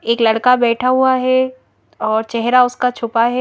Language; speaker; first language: Hindi; native; Hindi